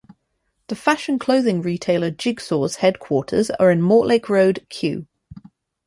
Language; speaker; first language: English; native; English